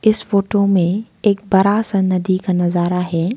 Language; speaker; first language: Hindi; non-native, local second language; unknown